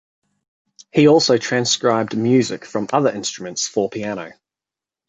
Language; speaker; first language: English; native; English